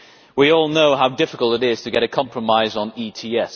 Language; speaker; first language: English; non-native, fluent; Dutch